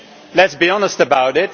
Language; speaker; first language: English; non-native, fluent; Dutch